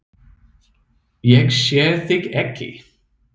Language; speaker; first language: Icelandic; non-native, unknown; English